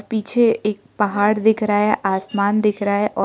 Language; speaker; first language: Hindi; non-native, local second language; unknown